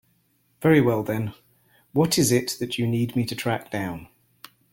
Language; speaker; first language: English; native; English